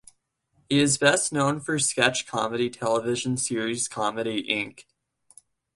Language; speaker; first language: English; native; English